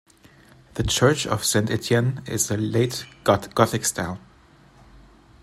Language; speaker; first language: English; non-native, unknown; German